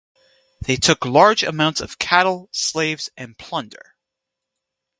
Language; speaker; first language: English; native; English